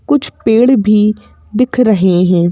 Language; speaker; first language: Hindi; native; Hindi